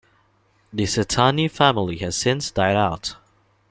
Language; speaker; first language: English; non-native, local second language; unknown